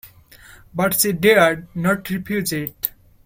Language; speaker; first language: English; non-native, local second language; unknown